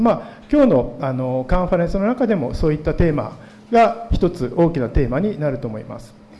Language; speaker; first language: Japanese; native; Japanese